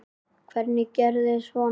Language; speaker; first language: Icelandic; native; Icelandic